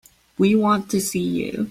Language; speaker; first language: English; native; English